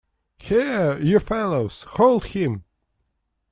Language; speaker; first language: English; non-native, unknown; Russian